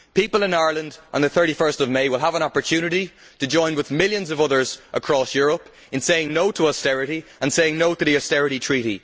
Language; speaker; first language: English; native; English